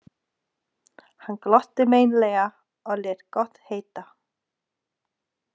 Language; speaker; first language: Icelandic; non-native, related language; Danish